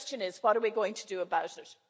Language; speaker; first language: English; native; English